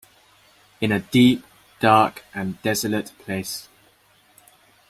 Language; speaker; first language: English; native; English